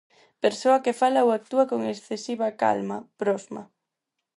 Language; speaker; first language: Galician; non-native, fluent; Spanish